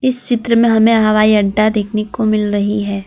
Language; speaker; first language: Hindi; non-native, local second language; Gujarati